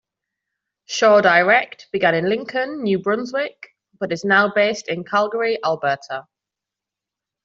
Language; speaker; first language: English; non-native, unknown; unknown